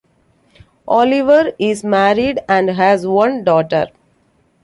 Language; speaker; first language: English; non-native, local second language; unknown